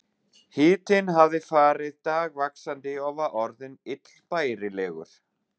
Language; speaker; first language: Icelandic; non-native, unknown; German